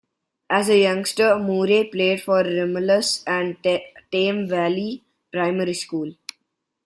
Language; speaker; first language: English; non-native, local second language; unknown